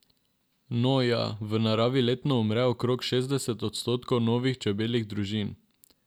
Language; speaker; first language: Slovenian; non-native, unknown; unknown